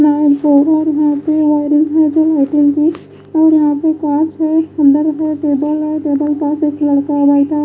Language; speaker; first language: Hindi; non-native, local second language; Punjabi